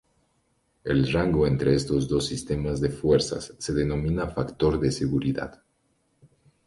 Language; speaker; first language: Spanish; native; Spanish